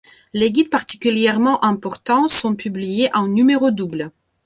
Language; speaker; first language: French; non-native, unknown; Belarusian